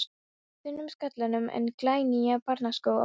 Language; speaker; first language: Icelandic; non-native, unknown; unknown